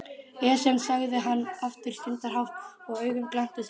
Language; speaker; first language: Icelandic; native; Icelandic